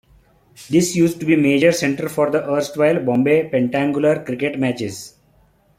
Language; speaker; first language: English; non-native, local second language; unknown